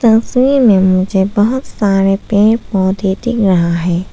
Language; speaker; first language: Hindi; non-native, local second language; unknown